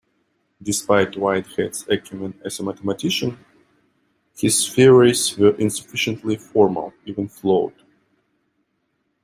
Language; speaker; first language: English; non-native, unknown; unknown